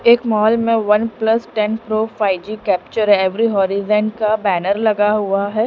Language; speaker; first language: Hindi; non-native, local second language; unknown